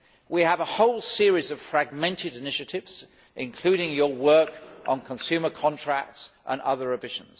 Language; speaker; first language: English; native; English